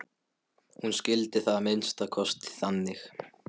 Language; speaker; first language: Icelandic; non-native, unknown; Polish